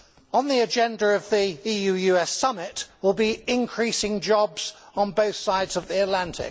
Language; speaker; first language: English; native; English